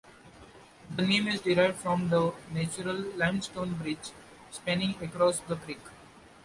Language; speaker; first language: English; non-native, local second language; Marathi